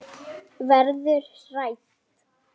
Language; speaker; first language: Icelandic; non-native, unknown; Lithuanian